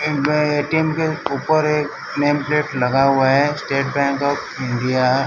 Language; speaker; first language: Hindi; non-native, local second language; Gujarati